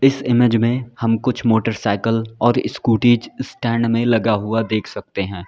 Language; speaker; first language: Hindi; native; Hindi